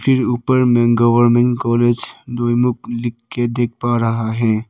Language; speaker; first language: Hindi; non-native, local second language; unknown